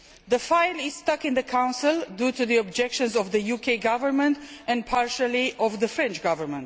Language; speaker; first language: English; non-native, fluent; Romanian